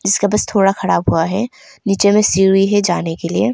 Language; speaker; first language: Hindi; non-native, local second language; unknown